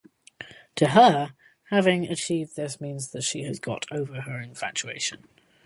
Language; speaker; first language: English; native; English